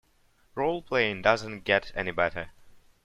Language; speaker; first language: English; non-native, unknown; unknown